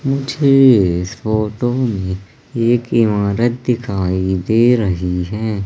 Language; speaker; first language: Hindi; native; Hindi